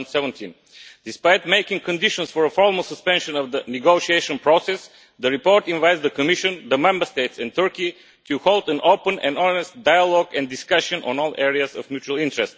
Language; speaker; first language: English; non-native, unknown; Bulgarian